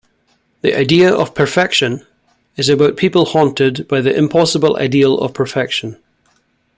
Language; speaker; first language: English; native; English